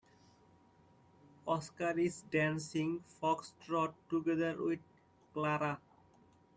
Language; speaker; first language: English; non-native, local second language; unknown